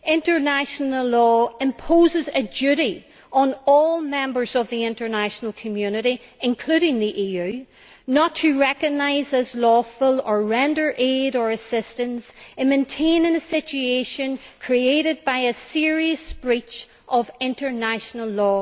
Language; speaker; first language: English; native; English